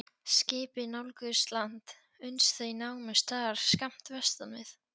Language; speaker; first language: Icelandic; non-native, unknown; Polish